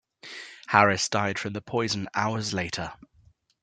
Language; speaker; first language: English; native; English